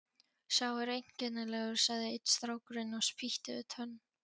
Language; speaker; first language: Icelandic; non-native, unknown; Polish